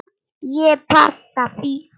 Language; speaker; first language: Icelandic; non-native, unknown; Polish